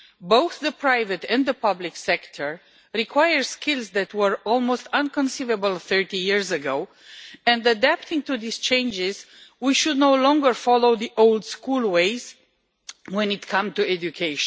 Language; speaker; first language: English; non-native, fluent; Romanian